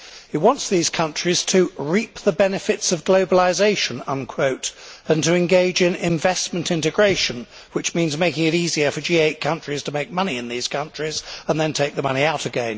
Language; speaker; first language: English; native; English